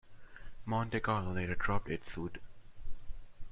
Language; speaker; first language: English; non-native, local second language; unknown